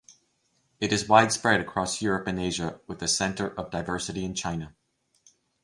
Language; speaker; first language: English; native; English